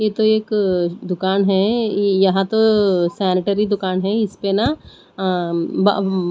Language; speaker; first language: Hindi; non-native, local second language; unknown